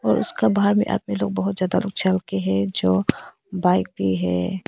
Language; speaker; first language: Hindi; early bilingual, other home language; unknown